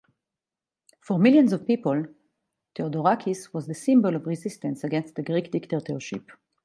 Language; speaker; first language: English; non-native, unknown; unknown